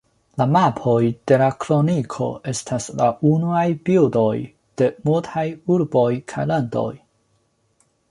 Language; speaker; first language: Esperanto; non-native, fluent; Chinese